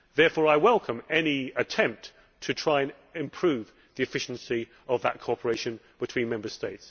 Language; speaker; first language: English; native; English